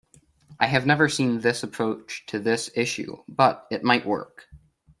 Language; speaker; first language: English; native; English